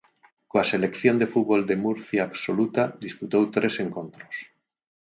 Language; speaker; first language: Galician; native; Galician